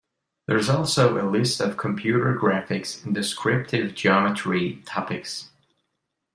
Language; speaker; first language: English; non-native, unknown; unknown